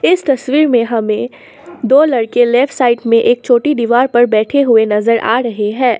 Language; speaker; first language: Hindi; non-native, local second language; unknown